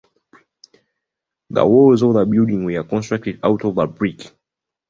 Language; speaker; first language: English; non-native, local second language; Ganda